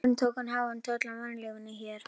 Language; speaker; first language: Icelandic; native; Icelandic